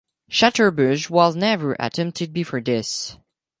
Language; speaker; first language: English; non-native, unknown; French